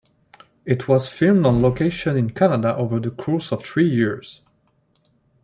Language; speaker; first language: English; non-native, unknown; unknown